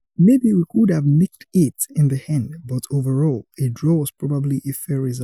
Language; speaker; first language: English; non-native, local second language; Yoruba